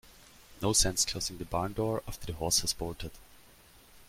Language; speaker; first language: English; non-native, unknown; German